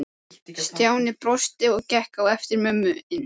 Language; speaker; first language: Icelandic; native; Icelandic